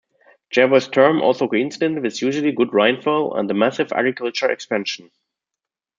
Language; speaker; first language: English; non-native, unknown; German